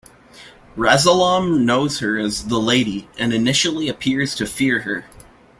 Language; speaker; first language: English; native; English